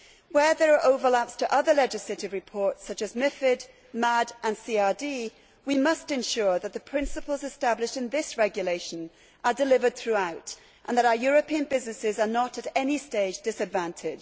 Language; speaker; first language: English; native; English